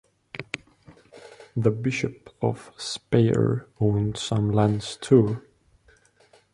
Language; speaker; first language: English; non-native, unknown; Estonian